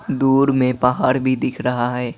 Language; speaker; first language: Hindi; non-native, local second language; Assamese